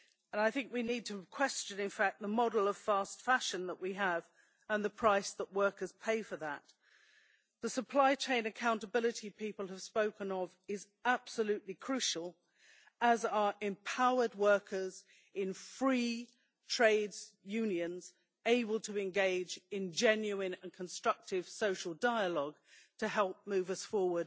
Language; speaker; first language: English; native; English